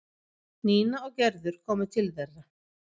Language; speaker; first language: Icelandic; non-native, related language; Swedish